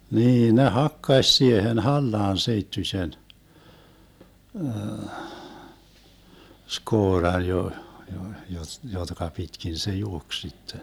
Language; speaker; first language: Finnish; early bilingual, heritage; Finnish